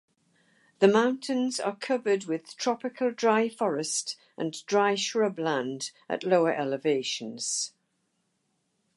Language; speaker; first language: English; native; English